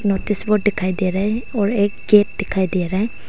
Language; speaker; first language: Hindi; non-native, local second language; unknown